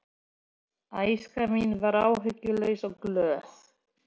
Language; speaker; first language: Icelandic; non-native, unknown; Polish